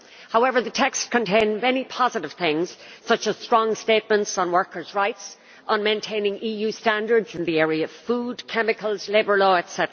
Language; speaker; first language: English; native; English